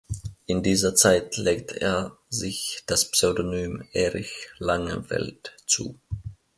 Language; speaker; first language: German; non-native, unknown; Finnish